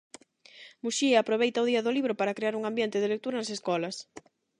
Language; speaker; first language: Galician; non-native, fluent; Spanish